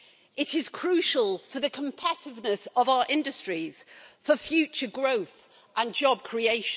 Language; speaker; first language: English; native; English